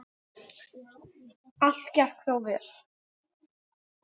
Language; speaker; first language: Icelandic; non-native, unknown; English